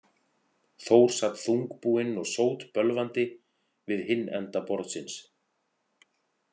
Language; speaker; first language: Icelandic; native; Icelandic